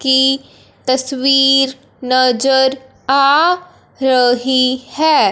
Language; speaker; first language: Hindi; non-native, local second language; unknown